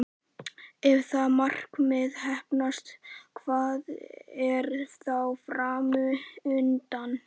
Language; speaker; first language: Icelandic; native; Icelandic